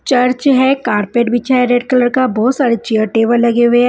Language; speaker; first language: Hindi; non-native, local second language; Punjabi